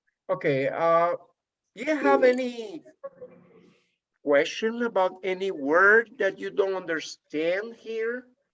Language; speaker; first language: English; non-native, fluent; Spanish